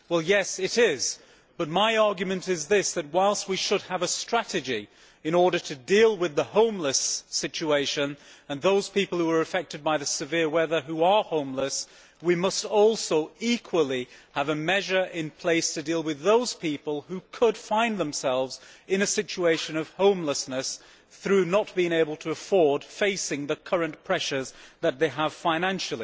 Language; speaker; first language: English; native; English